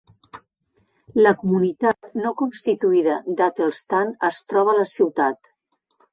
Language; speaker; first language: Catalan; native; Catalan